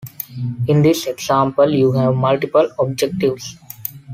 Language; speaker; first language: English; non-native, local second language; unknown